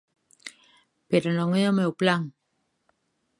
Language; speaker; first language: Galician; native; Galician